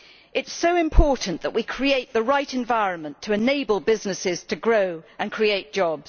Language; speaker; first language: English; native; English